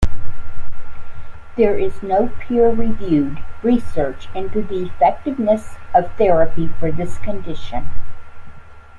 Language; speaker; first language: English; native; English